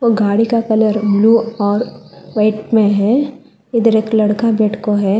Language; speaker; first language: Hindi; non-native, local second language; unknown